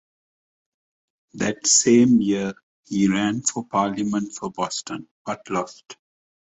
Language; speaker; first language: English; non-native, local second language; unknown